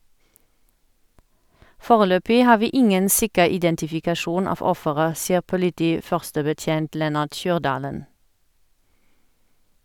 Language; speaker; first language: Norwegian; non-native, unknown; German